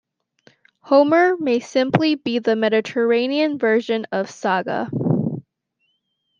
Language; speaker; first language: English; native; English